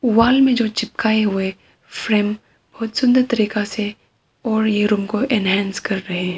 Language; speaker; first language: Hindi; non-native, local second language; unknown